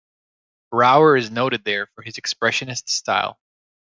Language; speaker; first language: English; native; English